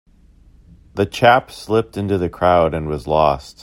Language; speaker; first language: English; native; English